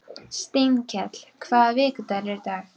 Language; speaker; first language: Icelandic; native; Icelandic